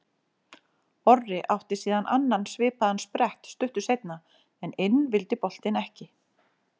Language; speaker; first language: Icelandic; native; Icelandic